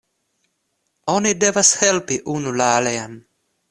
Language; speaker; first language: Esperanto; non-native, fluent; Russian